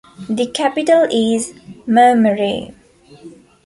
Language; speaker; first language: English; non-native, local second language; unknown